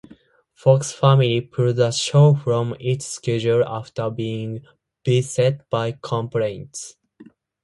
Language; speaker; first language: English; non-native, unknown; Japanese